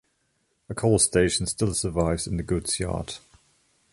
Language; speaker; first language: English; non-native, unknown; German